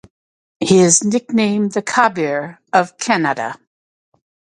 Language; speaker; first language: English; native; English